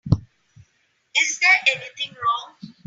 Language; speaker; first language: English; non-native, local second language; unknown